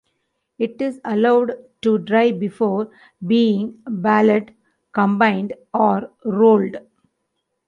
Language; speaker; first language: English; non-native, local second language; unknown